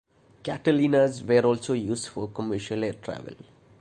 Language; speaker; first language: English; non-native, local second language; Malayalam